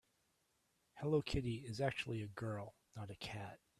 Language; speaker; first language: English; native; English